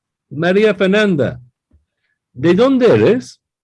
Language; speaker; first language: Spanish; non-native, fluent; English